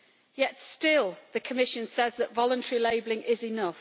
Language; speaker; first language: English; native; English